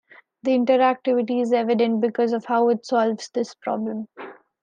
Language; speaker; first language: English; non-native, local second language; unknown